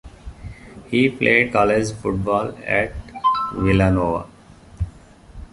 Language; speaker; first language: English; non-native, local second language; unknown